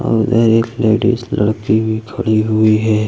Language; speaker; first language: Hindi; native; Hindi